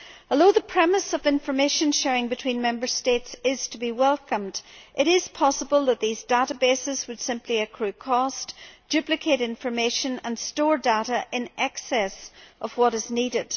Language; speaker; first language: English; native; English